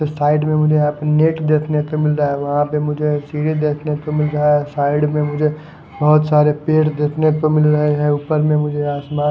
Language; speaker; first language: Hindi; non-native, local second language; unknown